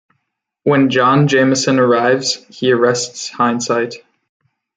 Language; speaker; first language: English; native; English